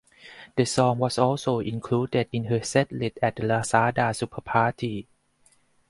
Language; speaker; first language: English; non-native, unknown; Thai